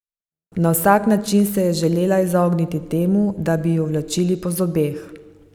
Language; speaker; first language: Slovenian; native; Slovenian